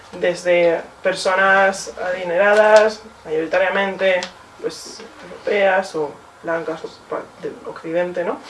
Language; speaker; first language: Spanish; early bilingual, other home language; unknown